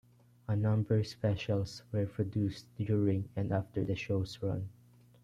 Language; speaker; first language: English; non-native, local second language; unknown